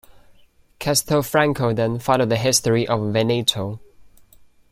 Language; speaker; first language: English; non-native, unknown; Chinese